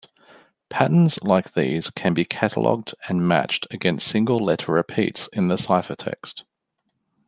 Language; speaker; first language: English; native; English